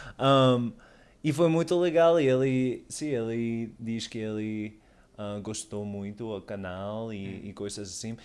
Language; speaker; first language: Portuguese; non-native, related language; Spanish